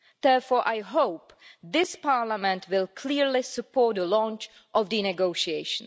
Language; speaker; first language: English; non-native, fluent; Czech